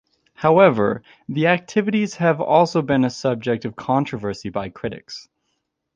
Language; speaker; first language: English; native; English